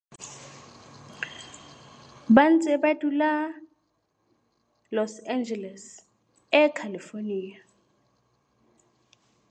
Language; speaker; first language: English; native; English